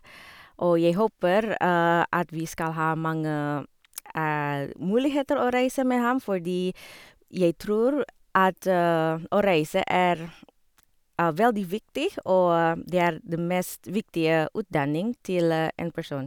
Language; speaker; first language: Norwegian; non-native, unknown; Indonesian